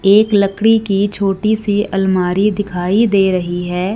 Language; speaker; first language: Hindi; non-native, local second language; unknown